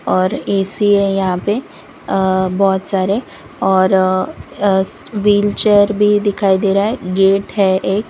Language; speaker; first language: Hindi; non-native, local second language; Gujarati